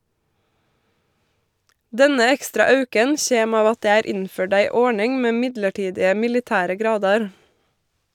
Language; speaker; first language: Norwegian; native; Norwegian